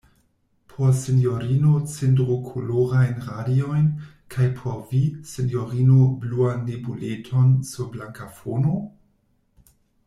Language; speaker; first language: Esperanto; non-native, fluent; German